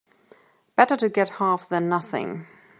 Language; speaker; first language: English; non-native, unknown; German